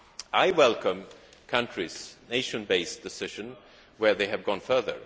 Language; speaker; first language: English; non-native, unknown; Swedish